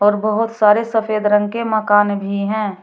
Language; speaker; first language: Hindi; native; Hindi